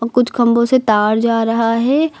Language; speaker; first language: Hindi; native; Hindi